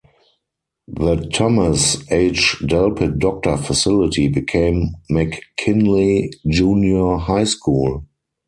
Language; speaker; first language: English; non-native, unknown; German